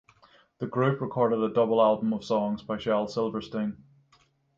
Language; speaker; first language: English; native; English